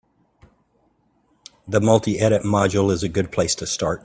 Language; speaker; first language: English; native; English